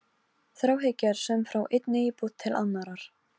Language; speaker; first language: Icelandic; non-native, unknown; Polish